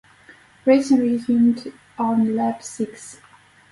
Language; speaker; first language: English; native; English